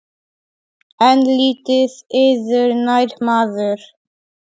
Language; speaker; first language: Icelandic; non-native, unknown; Polish